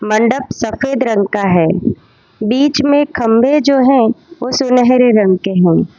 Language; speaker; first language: Hindi; non-native, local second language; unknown